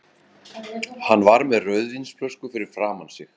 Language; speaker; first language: Icelandic; native; Icelandic